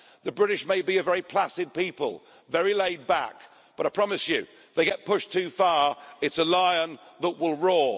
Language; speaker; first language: English; native; English